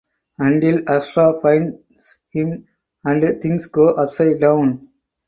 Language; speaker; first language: English; non-native, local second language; Tamil